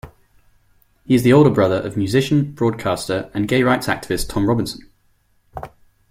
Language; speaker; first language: English; non-native, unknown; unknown